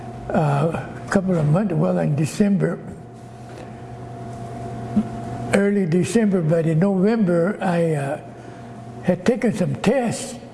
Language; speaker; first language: English; early bilingual, other home language; Spanish